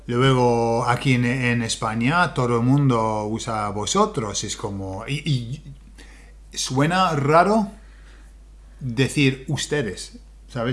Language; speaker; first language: Spanish; non-native, fluent; English